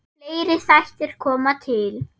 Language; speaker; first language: Icelandic; non-native, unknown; German